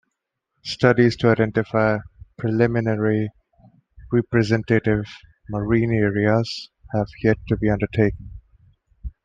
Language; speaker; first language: English; non-native, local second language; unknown